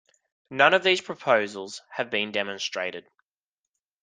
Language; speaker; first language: English; native; English